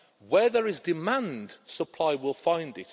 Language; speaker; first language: English; native; English